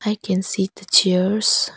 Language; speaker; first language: English; non-native, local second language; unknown